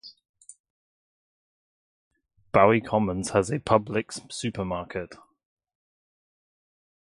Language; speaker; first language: English; non-native, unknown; Czech